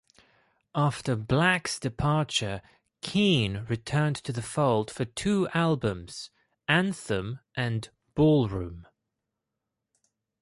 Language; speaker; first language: English; non-native, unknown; Greek